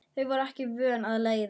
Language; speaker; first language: Icelandic; non-native, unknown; German